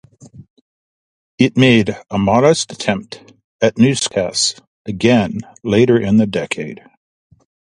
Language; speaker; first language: English; native; English